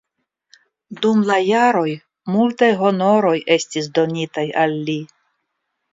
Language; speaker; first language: Esperanto; non-native, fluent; Russian